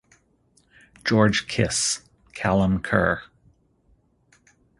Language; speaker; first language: English; native; English